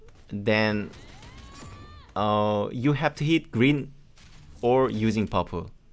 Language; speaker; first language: English; non-native, learner; Korean